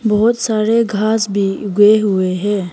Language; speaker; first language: Hindi; non-native, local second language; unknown